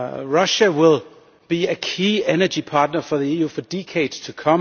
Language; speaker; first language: English; non-native, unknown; Danish